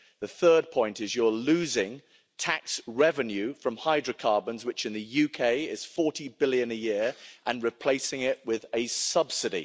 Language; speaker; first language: English; native; English